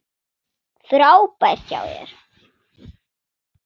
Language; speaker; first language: Icelandic; non-native, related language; Swedish